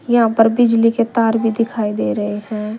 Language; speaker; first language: Hindi; native; Hindi